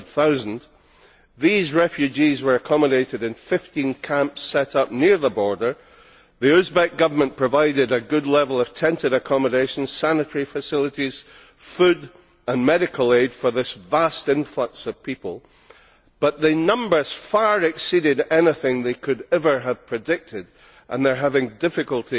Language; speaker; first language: English; native; English